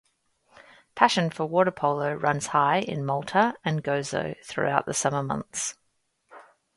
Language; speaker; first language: English; native; English